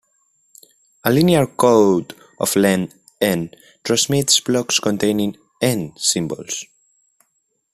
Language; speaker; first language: English; non-native, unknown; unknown